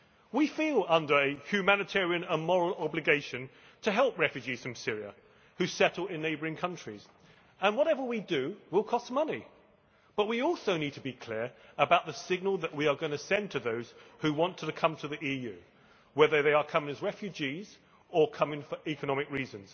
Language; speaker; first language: English; native; English